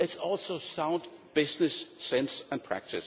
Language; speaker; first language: English; non-native, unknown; Danish